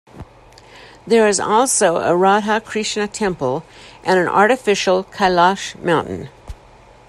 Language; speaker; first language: English; native; English